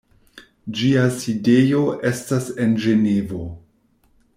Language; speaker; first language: Esperanto; non-native, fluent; German